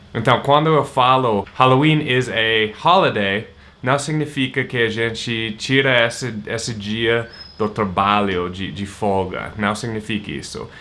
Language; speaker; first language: Portuguese; non-native, fluent; English